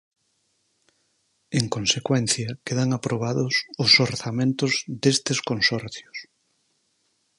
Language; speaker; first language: Galician; native; Galician